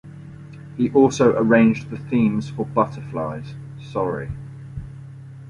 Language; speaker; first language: English; native; English